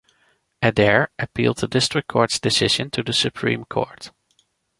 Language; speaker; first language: English; non-native, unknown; Dutch